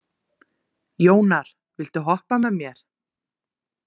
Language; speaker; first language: Icelandic; native; Icelandic